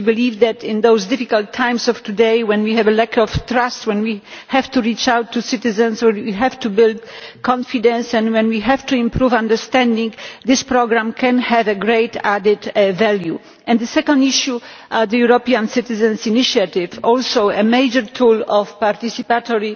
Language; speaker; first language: English; non-native, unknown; Polish